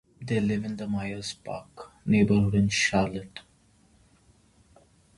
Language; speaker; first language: English; non-native, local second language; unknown